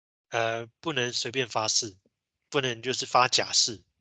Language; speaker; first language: Chinese; native; Chinese